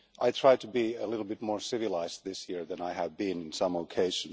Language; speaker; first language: English; non-native, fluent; Finnish